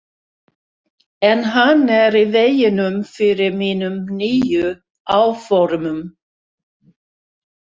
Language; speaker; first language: Icelandic; non-native, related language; Swedish